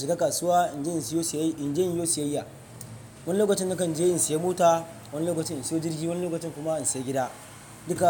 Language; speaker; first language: Hausa; non-native, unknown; Yoruba